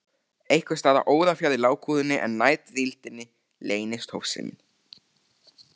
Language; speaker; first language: Icelandic; native; Icelandic